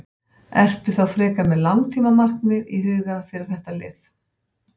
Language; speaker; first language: Icelandic; native; Icelandic